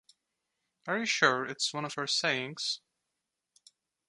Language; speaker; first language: English; non-native, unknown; Turkish